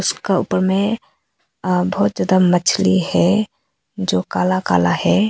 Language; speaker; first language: Hindi; early bilingual, other home language; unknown